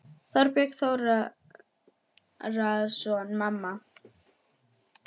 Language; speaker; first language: Icelandic; non-native, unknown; German